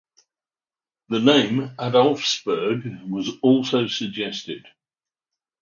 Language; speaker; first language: English; native; English